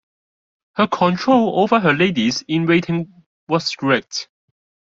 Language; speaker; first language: English; non-native, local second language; Cantonese